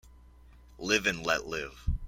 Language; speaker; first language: English; native; English